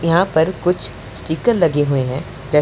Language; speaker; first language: Hindi; non-native, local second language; Punjabi